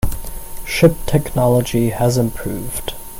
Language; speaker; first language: English; non-native, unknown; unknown